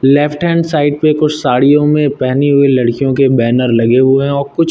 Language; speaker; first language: Hindi; native; Hindi